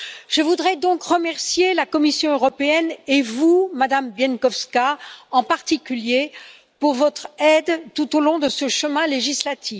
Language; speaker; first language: French; native; French